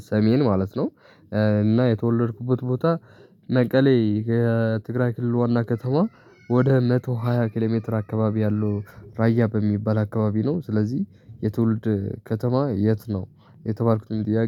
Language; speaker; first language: Amharic; non-native, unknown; Tigrinya